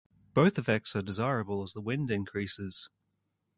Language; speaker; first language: English; native; English